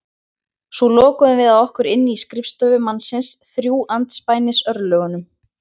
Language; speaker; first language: Icelandic; native; Icelandic